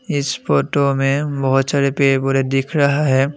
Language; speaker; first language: Hindi; non-native, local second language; Assamese